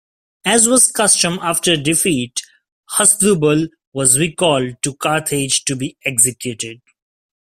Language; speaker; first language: English; non-native, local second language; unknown